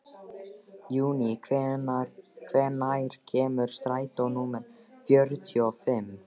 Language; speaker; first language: Icelandic; native; Icelandic